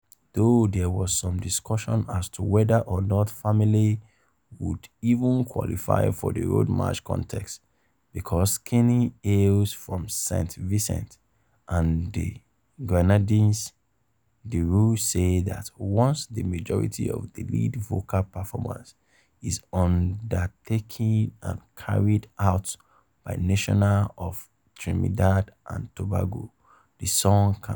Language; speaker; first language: English; non-native, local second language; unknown